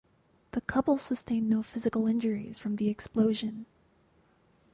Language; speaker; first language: English; native; English